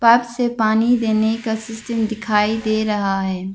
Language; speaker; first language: Hindi; non-native, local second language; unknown